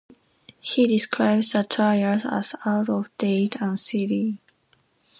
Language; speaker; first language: English; non-native, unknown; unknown